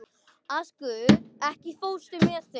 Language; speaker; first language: Icelandic; non-native, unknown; English